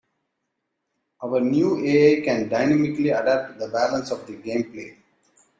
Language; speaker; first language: English; non-native, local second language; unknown